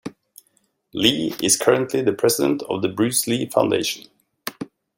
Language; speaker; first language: English; native; English